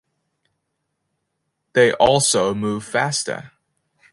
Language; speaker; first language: English; native; English